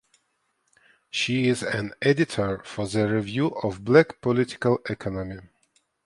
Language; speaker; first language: English; non-native, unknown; Ukrainian